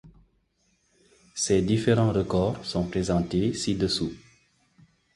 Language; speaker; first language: French; non-native, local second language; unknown